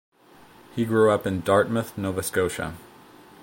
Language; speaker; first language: English; native; English